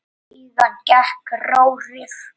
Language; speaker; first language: Icelandic; native; Icelandic